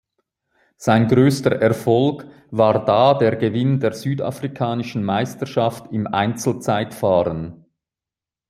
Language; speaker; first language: German; native; German